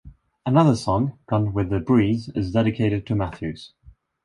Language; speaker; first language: English; non-native, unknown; Swedish